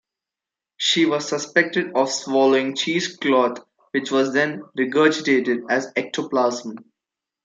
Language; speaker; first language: English; non-native, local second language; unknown